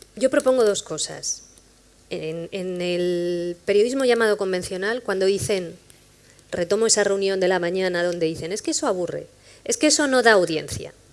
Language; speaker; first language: Spanish; native; Spanish